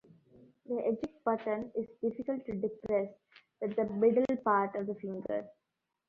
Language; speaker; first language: English; non-native, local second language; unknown